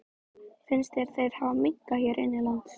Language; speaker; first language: Icelandic; native; Icelandic